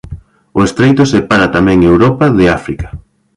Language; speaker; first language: Galician; native; Galician